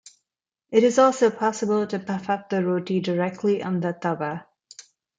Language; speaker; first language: English; non-native, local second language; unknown